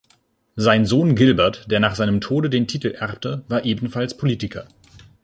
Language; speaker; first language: German; native; German